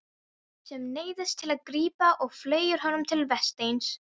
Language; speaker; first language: Icelandic; non-native, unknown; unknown